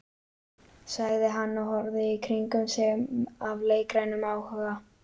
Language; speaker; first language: Icelandic; native; Icelandic